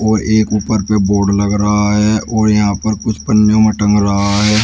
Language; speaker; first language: Hindi; native; Hindi